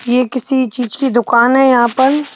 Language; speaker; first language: Hindi; native; Hindi